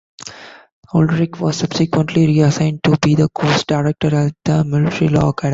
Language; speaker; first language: English; non-native, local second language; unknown